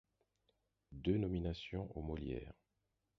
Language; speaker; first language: French; non-native, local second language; Haitian Creole